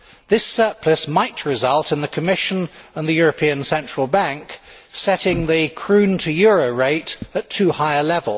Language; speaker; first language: English; native; English